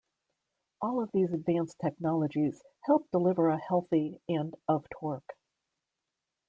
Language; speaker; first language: English; native; English